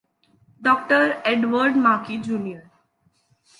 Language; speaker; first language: English; non-native, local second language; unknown